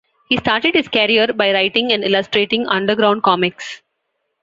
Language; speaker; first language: English; non-native, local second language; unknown